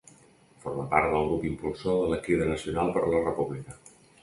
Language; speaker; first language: Catalan; native; Catalan